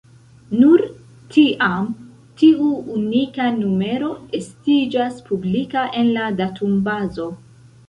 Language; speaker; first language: Esperanto; non-native, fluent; Central Kurdish